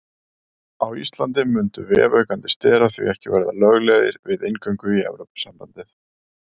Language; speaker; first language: Icelandic; native; Icelandic